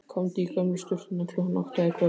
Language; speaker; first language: Icelandic; native; Icelandic